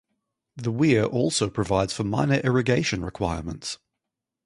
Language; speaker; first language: English; native; English